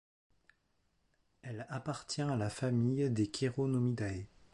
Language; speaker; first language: French; native; French